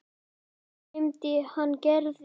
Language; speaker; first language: Icelandic; native; Icelandic